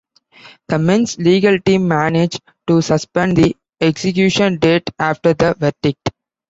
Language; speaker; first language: English; non-native, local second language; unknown